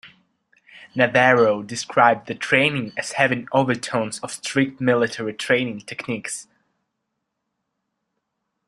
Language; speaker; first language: English; native; English